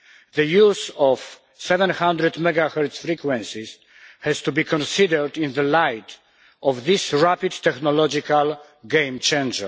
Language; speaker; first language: English; non-native, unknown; Polish